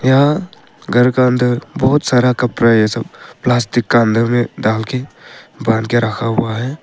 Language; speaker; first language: Hindi; early bilingual, other home language; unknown